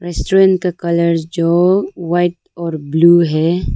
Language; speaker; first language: Hindi; early bilingual, other home language; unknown